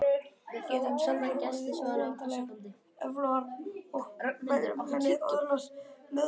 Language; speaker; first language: Icelandic; native; Icelandic